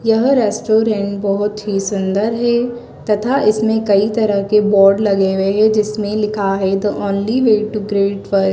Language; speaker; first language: Hindi; native; Hindi